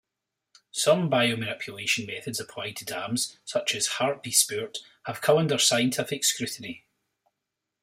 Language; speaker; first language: English; native; English